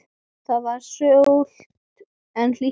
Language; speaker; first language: Icelandic; native; Icelandic